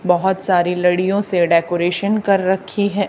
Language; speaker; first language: Hindi; native; Hindi